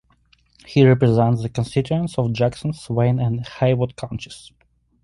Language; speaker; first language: English; non-native, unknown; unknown